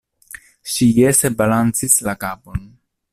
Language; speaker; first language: Esperanto; non-native, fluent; Italian